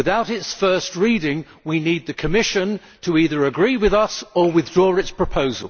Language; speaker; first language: English; native; English